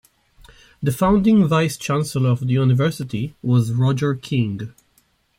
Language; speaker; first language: English; native; English